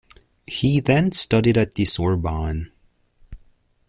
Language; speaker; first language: English; native; English